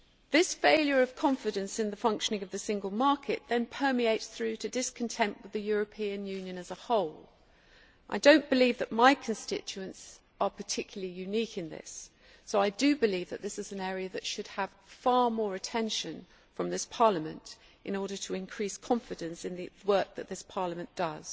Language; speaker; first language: English; native; English